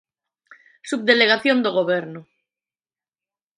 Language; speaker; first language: Galician; native; Galician